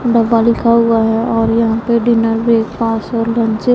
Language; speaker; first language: Hindi; non-native, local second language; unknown